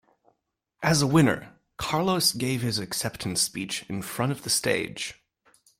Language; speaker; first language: English; native; English